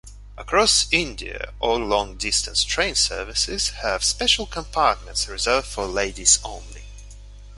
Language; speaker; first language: English; non-native, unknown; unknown